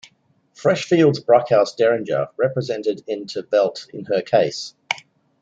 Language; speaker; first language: English; native; English